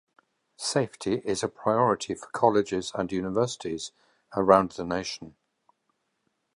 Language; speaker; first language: English; native; English